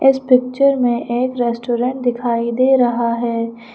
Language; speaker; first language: Hindi; native; Hindi